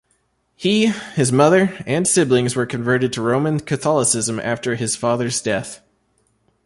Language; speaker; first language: English; native; English